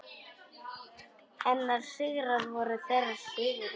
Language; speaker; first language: Icelandic; non-native, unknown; Polish